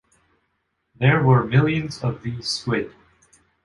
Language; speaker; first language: English; non-native, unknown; Japanese